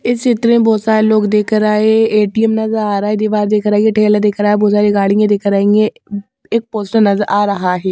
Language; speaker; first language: Hindi; native; Hindi